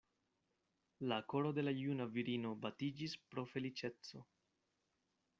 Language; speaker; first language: Esperanto; non-native, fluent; Spanish